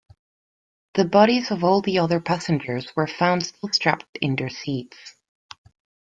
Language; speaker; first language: English; non-native, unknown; Spanish